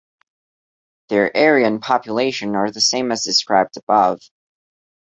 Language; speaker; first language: English; non-native, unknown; Portuguese